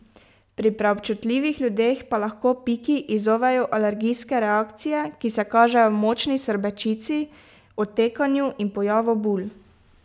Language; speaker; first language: Slovenian; native; Slovenian